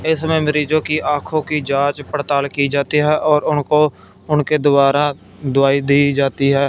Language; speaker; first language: Hindi; non-native, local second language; Punjabi